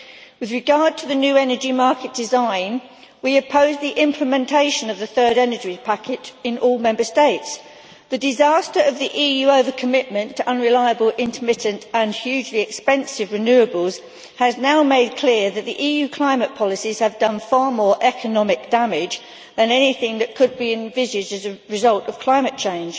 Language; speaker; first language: English; native; English